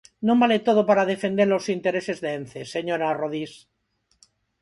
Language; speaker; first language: Galician; non-native, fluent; Spanish